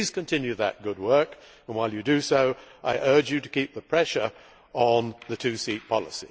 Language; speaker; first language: English; native; English